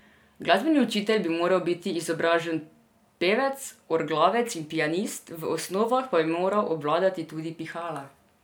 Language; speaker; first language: Slovenian; non-native, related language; Serbian